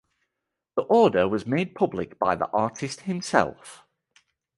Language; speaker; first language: English; native; English